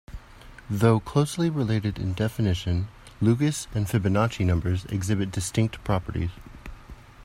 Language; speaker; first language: English; native; English